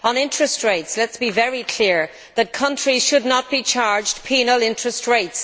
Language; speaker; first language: English; native; English